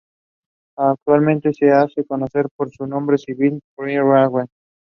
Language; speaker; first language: English; non-native, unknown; Spanish